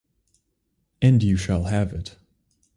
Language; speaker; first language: English; native; English